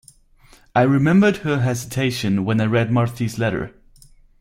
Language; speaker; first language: English; non-native, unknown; German